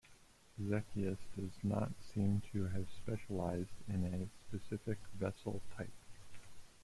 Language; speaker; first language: English; native; English